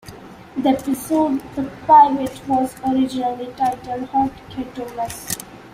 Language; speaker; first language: English; non-native, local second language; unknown